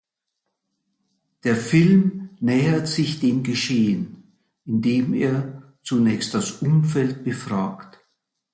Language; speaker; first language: German; native; German